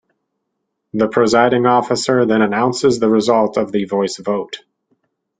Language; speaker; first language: English; native; English